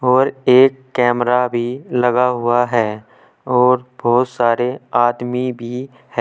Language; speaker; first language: Hindi; native; Hindi